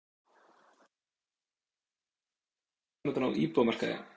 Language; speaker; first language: Icelandic; native; Icelandic